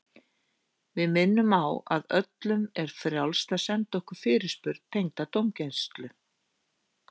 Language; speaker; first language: Icelandic; native; Icelandic